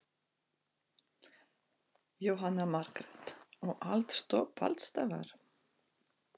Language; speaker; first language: Icelandic; non-native, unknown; Russian